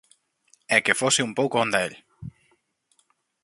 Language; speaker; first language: Galician; native; Galician